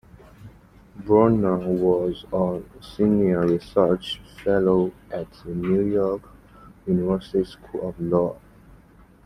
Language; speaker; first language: English; non-native, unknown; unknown